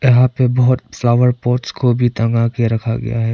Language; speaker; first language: Hindi; non-native, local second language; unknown